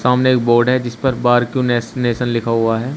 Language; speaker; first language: Hindi; native; Hindi